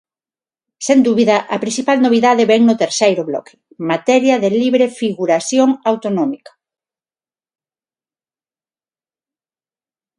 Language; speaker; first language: Galician; non-native, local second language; Spanish